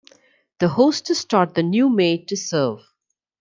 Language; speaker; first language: English; non-native, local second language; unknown